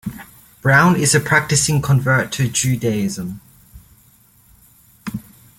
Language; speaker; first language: English; native; English